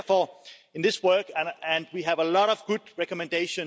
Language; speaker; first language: English; non-native, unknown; Danish